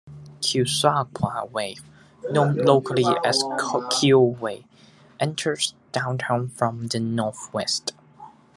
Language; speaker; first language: English; non-native, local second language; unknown